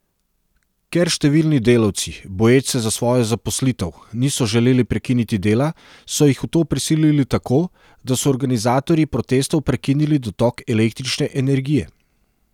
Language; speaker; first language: Slovenian; non-native, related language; Serbian